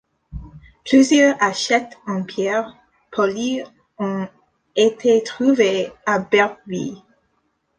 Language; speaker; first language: French; non-native, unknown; English